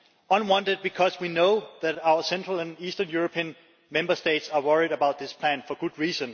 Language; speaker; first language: English; non-native, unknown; Danish